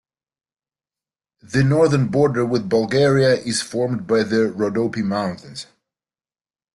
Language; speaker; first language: English; native; English